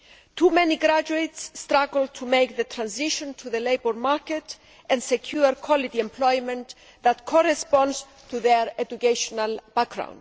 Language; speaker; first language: English; non-native, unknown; Greek